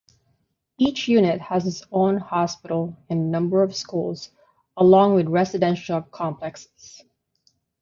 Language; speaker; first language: English; non-native, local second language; Filipino